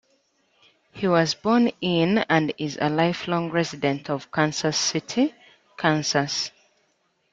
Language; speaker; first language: English; native; English